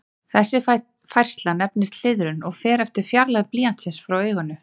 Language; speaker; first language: Icelandic; native; Icelandic